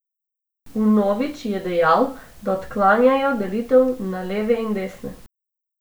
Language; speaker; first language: Slovenian; non-native, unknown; Macedonian